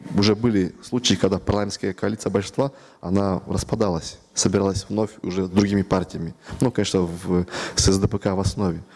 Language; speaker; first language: Russian; non-native, local second language; Kyrgyz